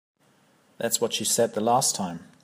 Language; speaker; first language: English; native; English